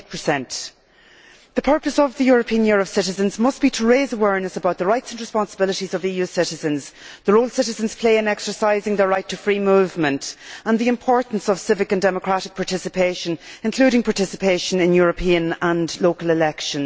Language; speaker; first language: English; native; English